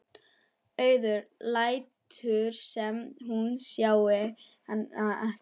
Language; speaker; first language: Icelandic; non-native, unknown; German